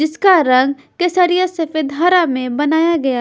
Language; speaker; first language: Hindi; non-native, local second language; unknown